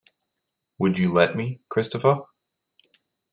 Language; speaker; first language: English; native; English